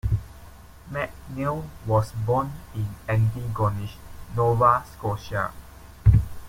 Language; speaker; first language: English; non-native, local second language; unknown